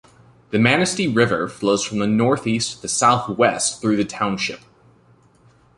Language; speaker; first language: English; native; English